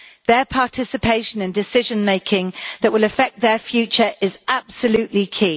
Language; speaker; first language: English; native; English